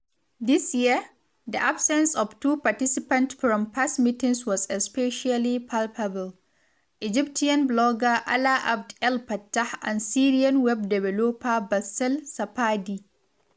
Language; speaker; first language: English; non-native, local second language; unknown